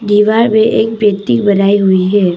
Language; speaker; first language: Hindi; non-native, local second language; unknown